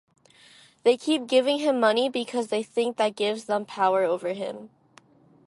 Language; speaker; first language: English; non-native, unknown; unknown